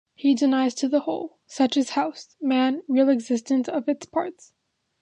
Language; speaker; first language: English; native; English